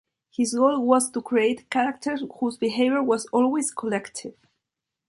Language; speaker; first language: English; non-native, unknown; Spanish